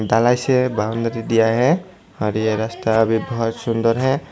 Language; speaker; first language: Hindi; non-native, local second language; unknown